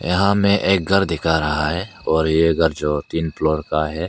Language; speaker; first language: Hindi; early bilingual, other home language; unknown